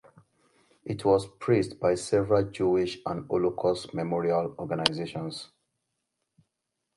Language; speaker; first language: English; non-native, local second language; Yoruba